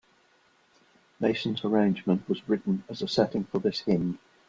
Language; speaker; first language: English; non-native, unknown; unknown